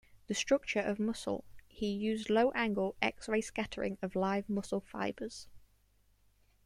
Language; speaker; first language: English; native; English